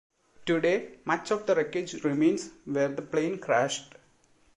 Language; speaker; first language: English; non-native, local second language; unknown